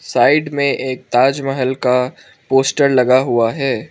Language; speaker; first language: Hindi; early bilingual, other home language; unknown